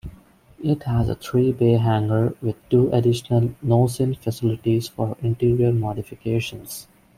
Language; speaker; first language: English; non-native, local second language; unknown